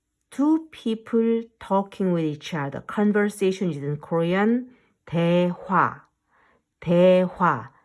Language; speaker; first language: English; non-native, fluent; Korean